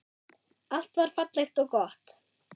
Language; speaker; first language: Icelandic; non-native, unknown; German